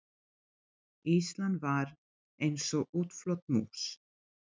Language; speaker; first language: Icelandic; non-native, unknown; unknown